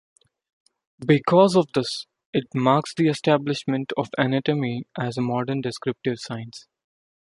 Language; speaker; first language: English; non-native, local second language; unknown